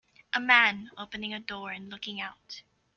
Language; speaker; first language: English; native; English